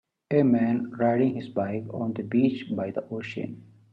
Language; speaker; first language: English; non-native, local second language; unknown